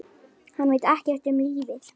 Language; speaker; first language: Icelandic; native; Icelandic